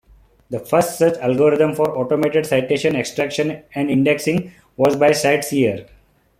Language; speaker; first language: English; non-native, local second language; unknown